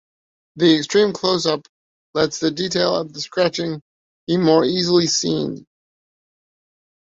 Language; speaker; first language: English; native; English